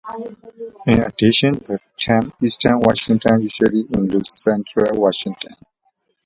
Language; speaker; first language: English; native; English